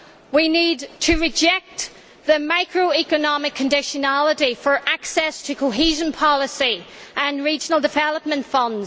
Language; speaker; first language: English; native; English